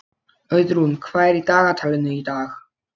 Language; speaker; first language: Icelandic; non-native, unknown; Polish